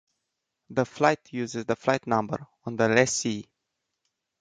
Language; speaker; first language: English; non-native, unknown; Romanian